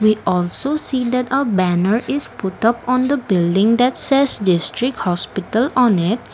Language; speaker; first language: English; non-native, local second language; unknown